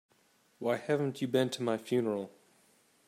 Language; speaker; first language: English; native; English